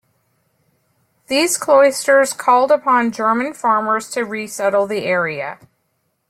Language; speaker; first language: English; native; English